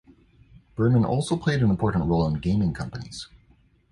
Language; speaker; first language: English; native; English